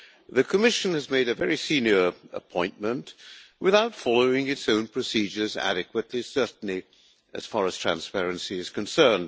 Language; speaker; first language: English; non-native, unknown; Hungarian